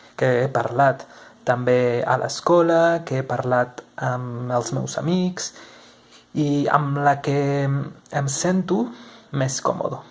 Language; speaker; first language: Catalan; non-native, learner; Spanish